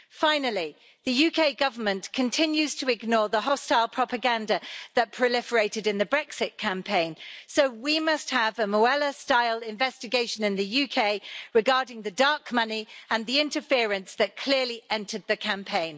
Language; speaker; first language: English; native; English